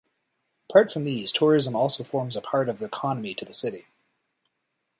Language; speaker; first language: English; native; English